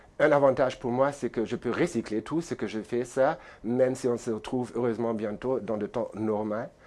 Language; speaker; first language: French; non-native, fluent; German